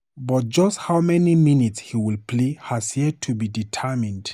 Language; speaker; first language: English; non-native, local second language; Hausa